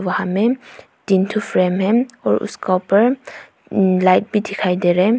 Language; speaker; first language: Hindi; non-native, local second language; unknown